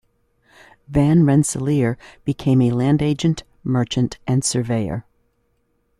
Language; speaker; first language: English; native; English